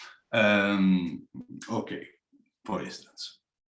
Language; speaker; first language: English; non-native, fluent; Italian